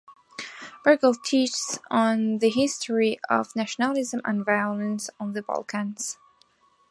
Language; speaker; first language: English; non-native, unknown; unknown